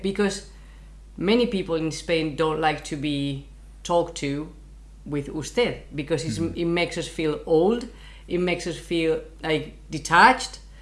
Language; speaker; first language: English; non-native, fluent; Spanish